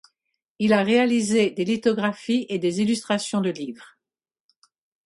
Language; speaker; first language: French; non-native, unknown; English